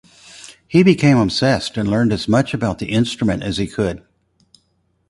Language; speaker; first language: English; native; English